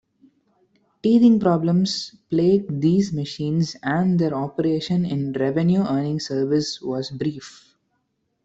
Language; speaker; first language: English; non-native, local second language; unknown